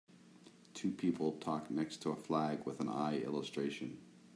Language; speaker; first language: English; native; English